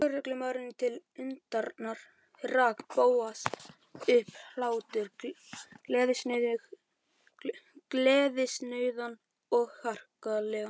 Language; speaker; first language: Icelandic; native; Icelandic